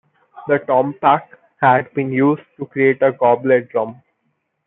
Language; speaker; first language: English; non-native, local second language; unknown